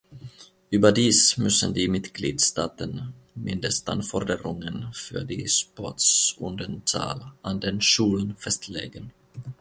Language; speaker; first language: German; non-native, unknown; Finnish